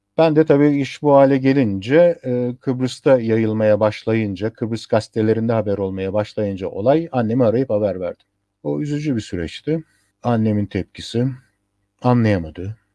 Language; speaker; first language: Turkish; native; Turkish